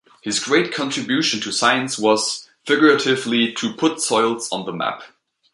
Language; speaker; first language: English; native; English